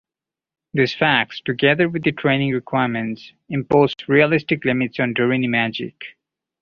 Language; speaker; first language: English; non-native, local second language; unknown